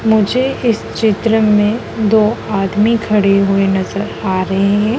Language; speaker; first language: Hindi; native; Hindi